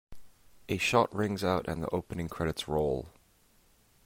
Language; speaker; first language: English; native; English